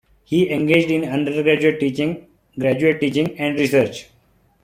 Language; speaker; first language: English; non-native, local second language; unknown